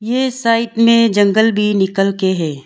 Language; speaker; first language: Hindi; non-native, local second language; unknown